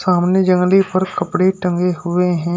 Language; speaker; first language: Hindi; native; Hindi